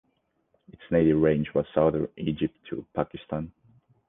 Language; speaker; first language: English; non-native, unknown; Estonian